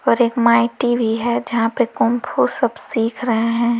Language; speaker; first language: Hindi; native; Hindi